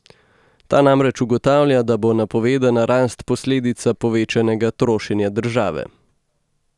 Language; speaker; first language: Slovenian; native; Slovenian